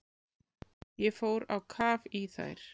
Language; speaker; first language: Icelandic; native; Icelandic